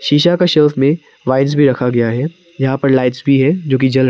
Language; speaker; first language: Hindi; non-native, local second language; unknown